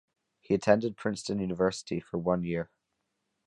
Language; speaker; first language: English; native; English